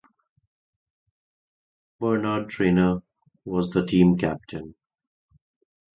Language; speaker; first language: English; non-native, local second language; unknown